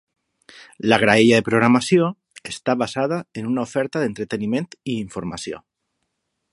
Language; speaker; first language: Catalan; non-native, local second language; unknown